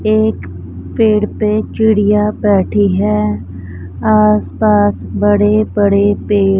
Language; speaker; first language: Hindi; non-native, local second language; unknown